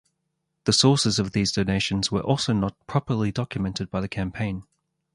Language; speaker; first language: English; native; English